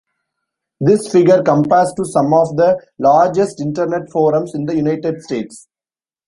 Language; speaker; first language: English; non-native, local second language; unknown